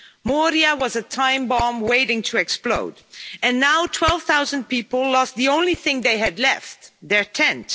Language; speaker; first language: English; non-native, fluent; Dutch